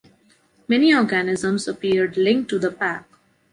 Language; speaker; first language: English; non-native, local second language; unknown